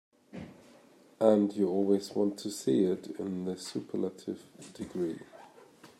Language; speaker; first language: English; non-native, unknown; German